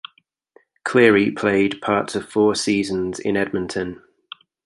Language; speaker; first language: English; native; English